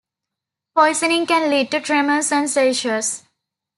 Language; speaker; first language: English; non-native, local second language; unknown